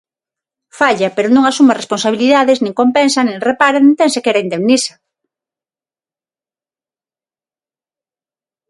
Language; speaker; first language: Galician; non-native, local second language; Spanish